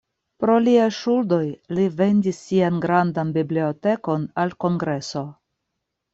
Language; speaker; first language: Esperanto; non-native, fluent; Russian